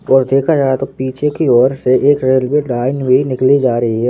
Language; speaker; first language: Hindi; native; Hindi